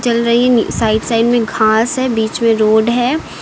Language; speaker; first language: Hindi; native; Hindi